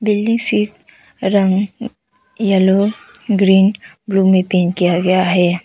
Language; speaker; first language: Hindi; non-native, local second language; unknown